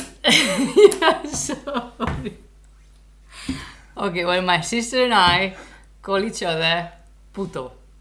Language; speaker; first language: English; non-native, fluent; Spanish